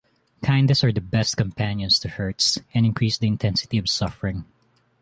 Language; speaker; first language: English; non-native, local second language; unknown